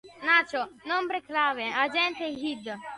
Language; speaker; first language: Spanish; non-native, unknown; Italian